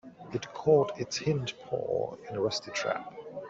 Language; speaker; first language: English; native; English